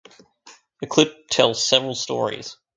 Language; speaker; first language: English; native; English